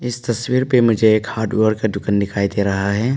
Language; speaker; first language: Hindi; non-native, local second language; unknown